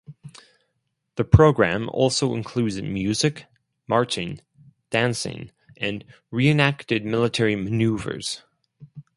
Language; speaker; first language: English; non-native, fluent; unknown